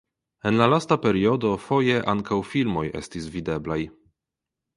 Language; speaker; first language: Esperanto; non-native, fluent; Polish